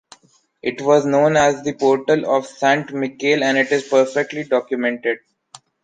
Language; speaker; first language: English; non-native, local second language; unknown